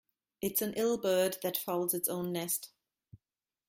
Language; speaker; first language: English; non-native, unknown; German